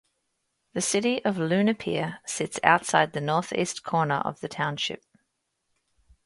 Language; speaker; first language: English; native; English